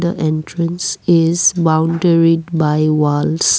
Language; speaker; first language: English; non-native, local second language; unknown